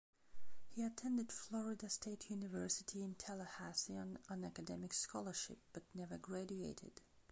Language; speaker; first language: English; non-native, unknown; Belarusian